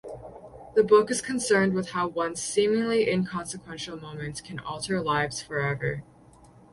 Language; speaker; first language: English; native; English